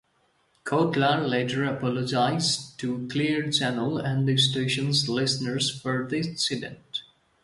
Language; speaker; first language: English; non-native, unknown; Nepali